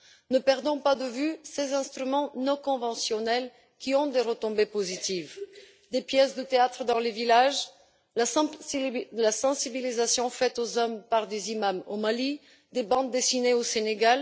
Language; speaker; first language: French; non-native, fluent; Bulgarian